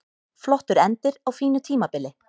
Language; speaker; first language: Icelandic; native; Icelandic